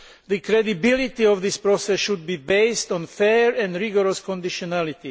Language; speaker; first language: English; non-native, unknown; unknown